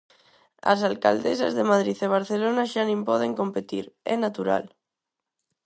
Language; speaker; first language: Galician; non-native, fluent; Spanish